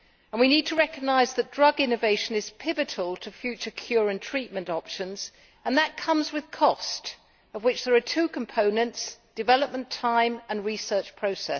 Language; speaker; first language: English; native; English